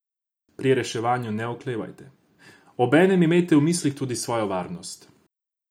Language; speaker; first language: Slovenian; non-native, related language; Croatian